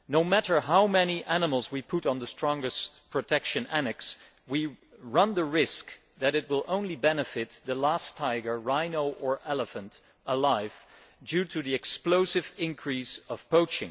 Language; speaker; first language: English; non-native, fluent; Dutch